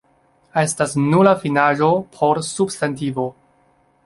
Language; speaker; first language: Esperanto; non-native, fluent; Chinese